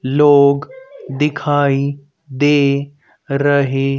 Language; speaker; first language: Hindi; native; Hindi